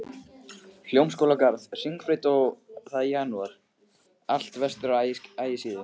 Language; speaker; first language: Icelandic; native; Icelandic